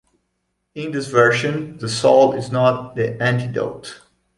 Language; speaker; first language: English; non-native, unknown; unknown